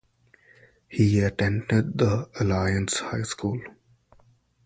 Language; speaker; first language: English; non-native, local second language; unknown